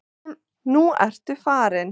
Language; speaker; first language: Icelandic; non-native, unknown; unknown